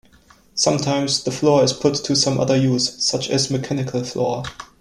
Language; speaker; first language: English; non-native, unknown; German